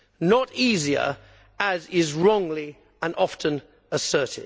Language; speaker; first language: English; native; English